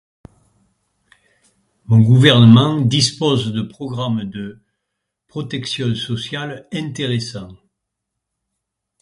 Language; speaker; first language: French; native; French